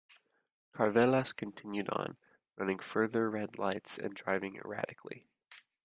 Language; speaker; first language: English; native; English